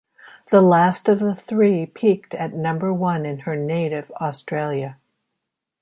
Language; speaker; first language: English; native; English